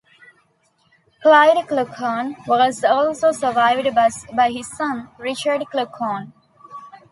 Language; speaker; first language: English; non-native, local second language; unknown